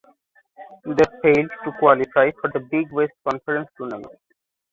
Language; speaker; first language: English; non-native, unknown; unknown